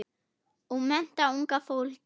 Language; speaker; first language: Icelandic; non-native, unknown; German